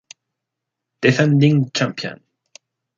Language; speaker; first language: English; non-native, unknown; French